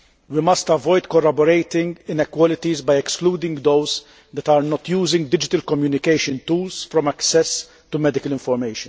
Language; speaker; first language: English; non-native, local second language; Maltese